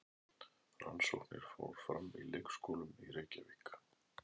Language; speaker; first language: Icelandic; native; Icelandic